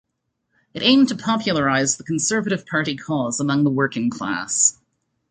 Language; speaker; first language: English; native; English